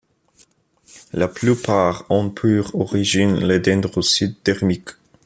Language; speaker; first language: French; non-native, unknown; Bulgarian